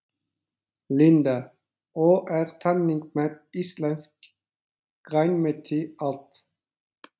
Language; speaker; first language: Icelandic; non-native, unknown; Turkish